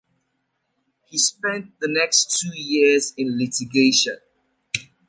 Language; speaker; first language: English; native; English